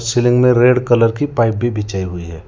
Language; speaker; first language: Hindi; non-native, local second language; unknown